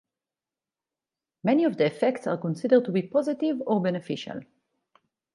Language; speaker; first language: English; non-native, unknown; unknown